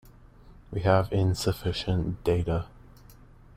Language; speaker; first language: English; native; English